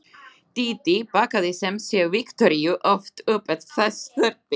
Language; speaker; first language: Icelandic; non-native, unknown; Slovak